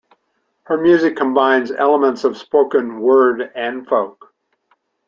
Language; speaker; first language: English; native; English